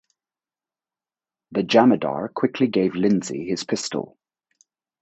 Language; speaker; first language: English; native; English